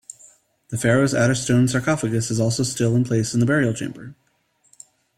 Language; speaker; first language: English; native; English